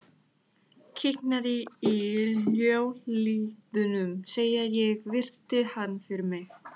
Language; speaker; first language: Icelandic; non-native, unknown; Thai